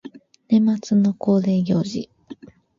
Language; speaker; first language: Japanese; native; Japanese